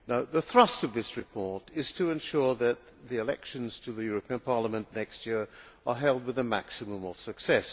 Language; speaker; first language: English; non-native, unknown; Hungarian